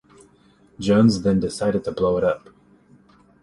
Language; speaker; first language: English; native; English